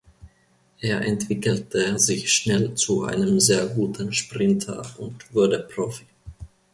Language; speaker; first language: German; non-native, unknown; Finnish